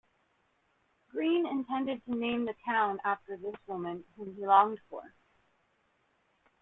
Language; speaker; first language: English; native; English